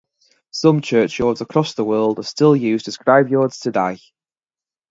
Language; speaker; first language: English; native; English